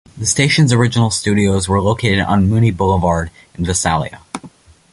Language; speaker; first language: English; native; English